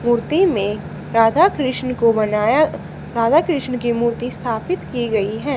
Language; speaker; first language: Hindi; native; Hindi